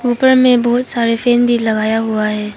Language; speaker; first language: Hindi; non-native, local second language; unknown